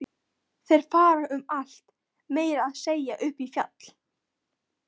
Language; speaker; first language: Icelandic; non-native, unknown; Polish